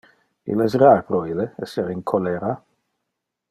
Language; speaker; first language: Interlingua; non-native, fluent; Dutch